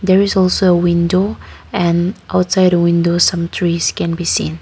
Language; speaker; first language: English; non-native, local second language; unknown